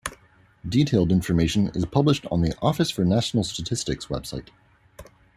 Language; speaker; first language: English; native; English